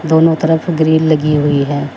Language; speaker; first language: Hindi; native; Hindi